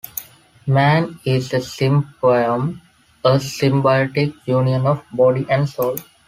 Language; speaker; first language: English; non-native, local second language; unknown